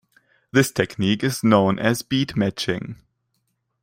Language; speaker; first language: English; non-native, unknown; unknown